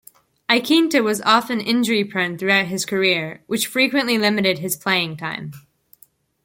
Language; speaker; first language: English; native; English